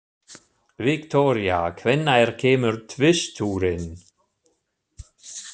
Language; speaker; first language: Icelandic; non-native, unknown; German